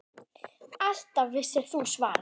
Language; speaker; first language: Icelandic; non-native, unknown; German